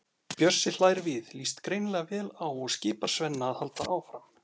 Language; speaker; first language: Icelandic; native; Icelandic